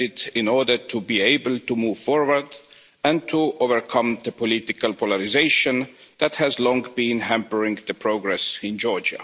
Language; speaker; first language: English; non-native, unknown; Estonian